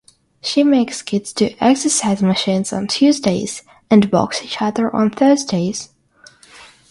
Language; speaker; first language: English; non-native, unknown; Russian